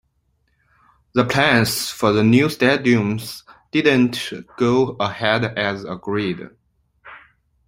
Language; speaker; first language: English; non-native, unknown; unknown